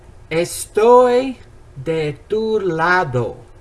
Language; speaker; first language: Spanish; non-native, learner; English